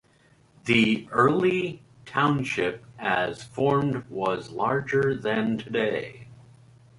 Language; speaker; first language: English; native; English